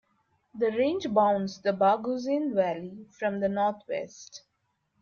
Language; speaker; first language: English; non-native, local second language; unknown